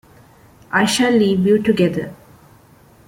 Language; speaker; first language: English; non-native, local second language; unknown